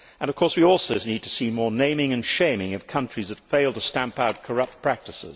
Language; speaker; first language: English; native; English